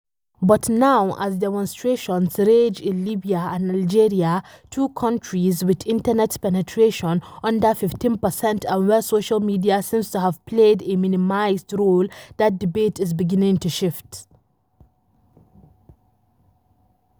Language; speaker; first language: English; non-native, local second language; Hausa